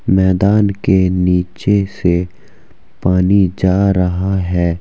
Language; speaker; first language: Hindi; native; Hindi